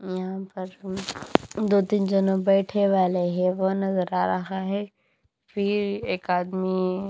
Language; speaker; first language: Hindi; non-native, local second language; Punjabi